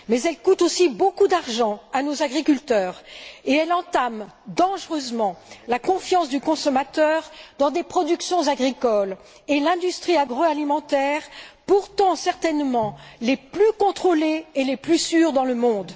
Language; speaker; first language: French; native; French